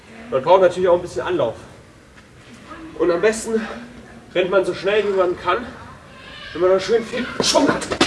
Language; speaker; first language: German; native; German